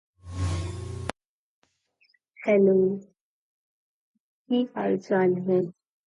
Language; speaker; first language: English; non-native, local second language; Punjabi